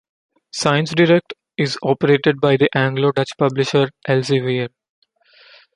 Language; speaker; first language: English; non-native, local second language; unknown